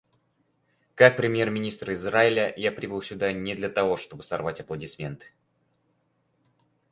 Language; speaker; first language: Russian; native; Russian